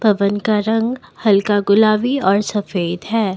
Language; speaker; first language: Hindi; non-native, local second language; Assamese